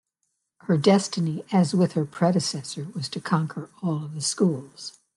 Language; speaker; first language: English; native; English